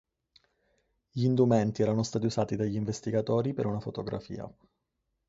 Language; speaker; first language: Italian; native; Italian